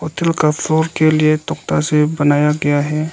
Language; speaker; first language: Hindi; non-native, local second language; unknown